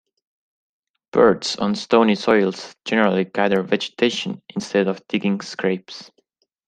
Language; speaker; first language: English; non-native, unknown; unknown